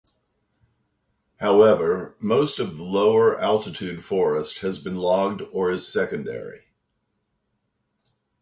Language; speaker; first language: English; native; English